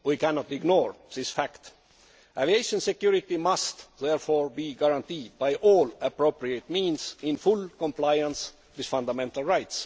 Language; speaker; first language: English; non-native, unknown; Estonian